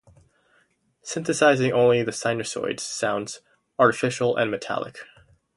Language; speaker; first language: English; native; English